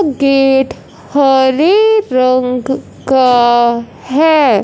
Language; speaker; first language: Hindi; non-native, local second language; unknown